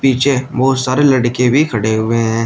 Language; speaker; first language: Hindi; native; Hindi